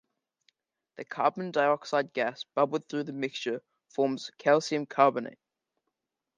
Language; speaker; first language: English; native; English